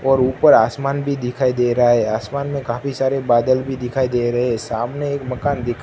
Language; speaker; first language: Hindi; non-native, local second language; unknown